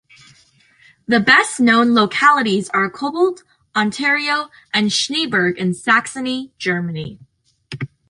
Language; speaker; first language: English; native; English